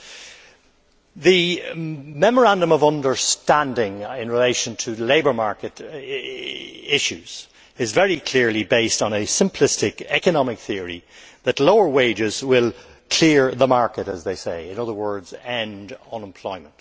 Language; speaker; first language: English; native; English